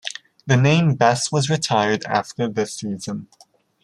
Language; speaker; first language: English; native; English